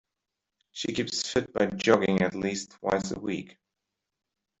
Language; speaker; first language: English; non-native, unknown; German